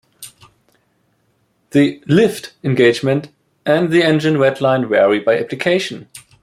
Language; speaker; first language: English; non-native, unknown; German